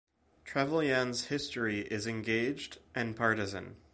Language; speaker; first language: English; native; English